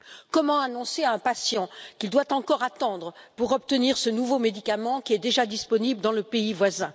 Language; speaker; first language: French; native; French